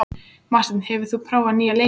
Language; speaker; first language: Icelandic; native; Icelandic